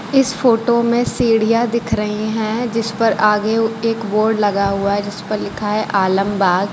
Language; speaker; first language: Hindi; native; Hindi